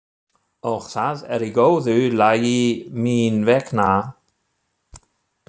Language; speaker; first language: Icelandic; non-native, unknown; German